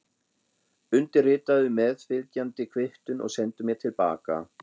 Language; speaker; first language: Icelandic; non-native, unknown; German